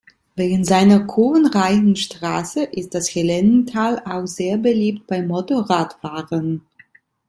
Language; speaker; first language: German; non-native, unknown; Italian